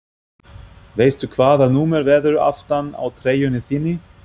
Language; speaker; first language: Icelandic; non-native, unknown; German